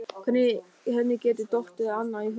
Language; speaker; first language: Icelandic; non-native, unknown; German